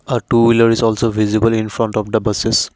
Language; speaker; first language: English; non-native, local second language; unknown